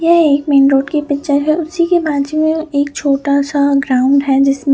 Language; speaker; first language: Hindi; non-native, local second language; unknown